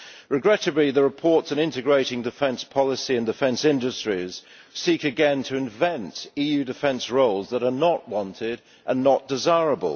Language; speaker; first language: English; native; English